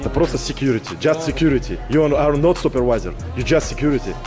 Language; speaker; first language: English; non-native, fluent; Russian